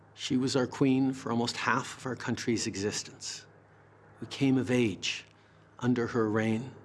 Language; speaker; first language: English; native; English